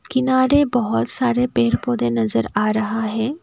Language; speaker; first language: Hindi; non-native, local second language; Assamese